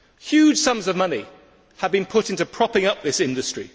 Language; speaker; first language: English; native; English